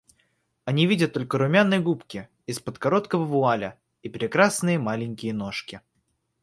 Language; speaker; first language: Russian; native; Russian